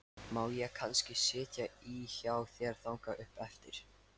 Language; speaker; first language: Icelandic; non-native, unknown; Lithuanian